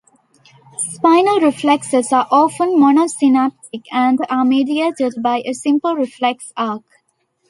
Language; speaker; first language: English; non-native, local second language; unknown